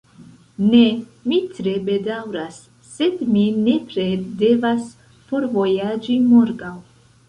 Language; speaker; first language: Esperanto; non-native, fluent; Central Kurdish